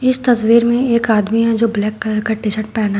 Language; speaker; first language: Hindi; native; Hindi